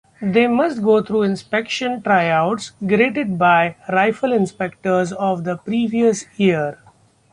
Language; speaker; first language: English; non-native, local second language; Marathi